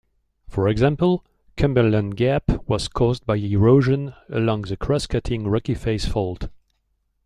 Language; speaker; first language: English; non-native, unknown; French